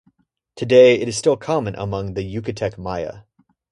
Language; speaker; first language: English; native; English